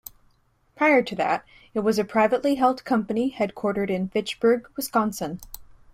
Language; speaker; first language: English; native; English